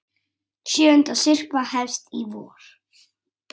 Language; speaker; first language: Icelandic; native; Icelandic